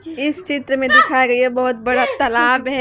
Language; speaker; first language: Hindi; native; Hindi